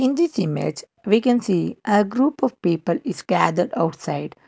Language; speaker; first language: English; non-native, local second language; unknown